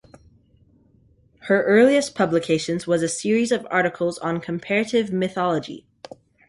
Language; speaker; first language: English; native; English